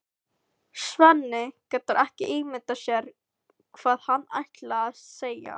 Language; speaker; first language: Icelandic; non-native, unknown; Filipino